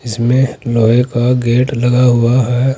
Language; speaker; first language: Hindi; native; Hindi